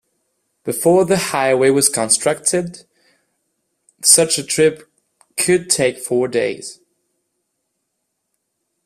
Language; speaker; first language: English; non-native, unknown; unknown